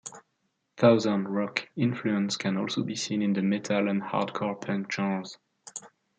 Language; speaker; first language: English; non-native, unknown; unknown